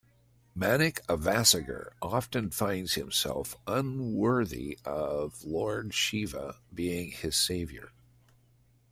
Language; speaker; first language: English; native; English